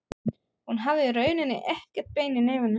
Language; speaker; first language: Icelandic; non-native, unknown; German